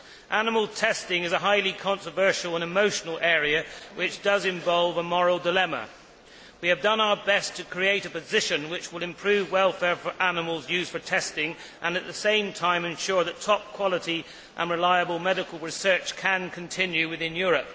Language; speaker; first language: English; native; English